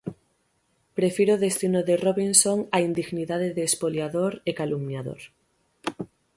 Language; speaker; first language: Galician; native; Galician